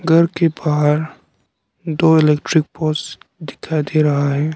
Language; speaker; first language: Hindi; non-native, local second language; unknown